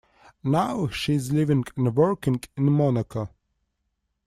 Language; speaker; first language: English; non-native, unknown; Russian